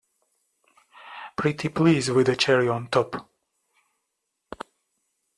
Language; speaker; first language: English; native; English